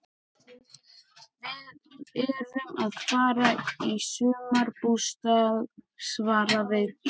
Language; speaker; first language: Icelandic; native; Icelandic